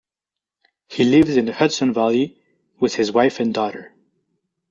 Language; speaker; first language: English; non-native, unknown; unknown